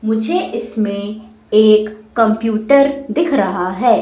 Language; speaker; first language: Hindi; native; Hindi